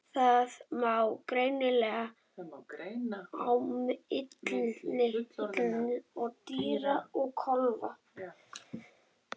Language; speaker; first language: Icelandic; native; Icelandic